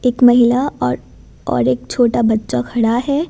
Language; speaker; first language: Hindi; non-native, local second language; Gujarati